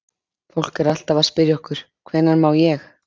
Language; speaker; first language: Icelandic; native; Icelandic